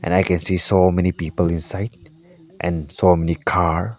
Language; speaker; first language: English; non-native, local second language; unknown